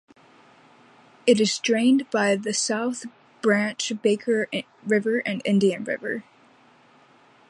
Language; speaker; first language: English; native; English